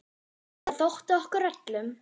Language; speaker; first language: Icelandic; non-native, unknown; German